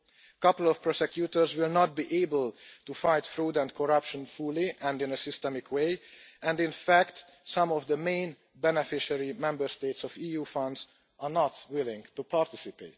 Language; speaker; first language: English; non-native, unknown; Hungarian